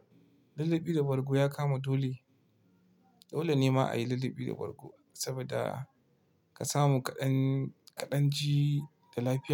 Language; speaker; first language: Hausa; non-native, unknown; Igbo